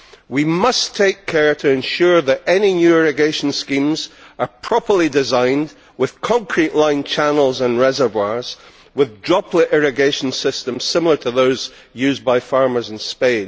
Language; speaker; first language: English; native; English